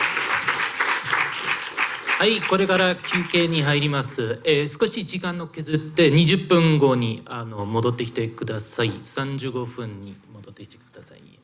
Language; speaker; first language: Japanese; non-native, fluent; Italian